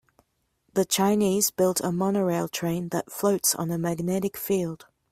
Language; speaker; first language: English; native; English